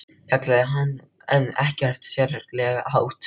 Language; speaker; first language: Icelandic; non-native, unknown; Filipino